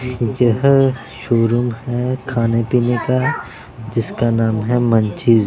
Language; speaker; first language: Hindi; non-native, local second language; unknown